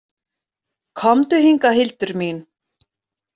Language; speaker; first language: Icelandic; native; Icelandic